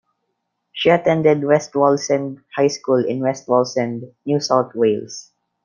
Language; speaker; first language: English; non-native, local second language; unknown